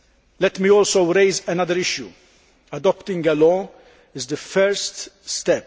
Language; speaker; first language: English; non-native, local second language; Maltese